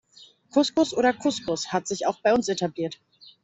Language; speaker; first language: German; native; German